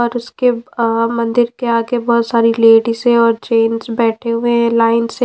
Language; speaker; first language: Hindi; non-native, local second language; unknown